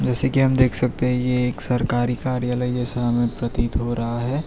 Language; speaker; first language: Hindi; non-native, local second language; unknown